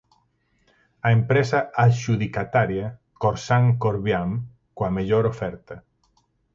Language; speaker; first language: Galician; native; Galician